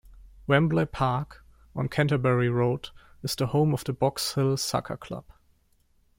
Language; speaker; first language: English; non-native, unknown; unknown